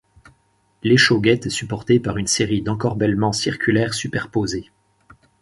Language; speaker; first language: French; native; French